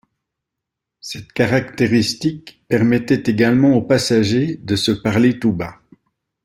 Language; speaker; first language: French; native; French